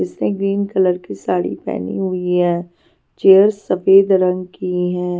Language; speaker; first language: Hindi; non-native, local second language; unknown